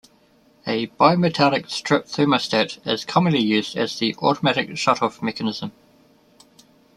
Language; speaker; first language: English; native; English